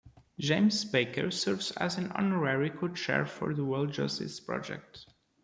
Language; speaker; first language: English; non-native, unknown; Portuguese